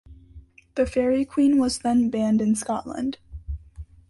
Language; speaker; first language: English; native; English